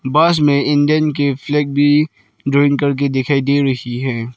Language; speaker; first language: Hindi; non-native, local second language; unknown